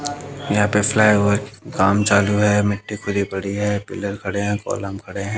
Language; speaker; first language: Hindi; native; Hindi